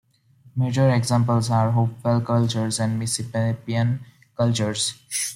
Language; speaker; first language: English; non-native, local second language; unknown